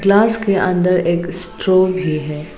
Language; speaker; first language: Hindi; non-native, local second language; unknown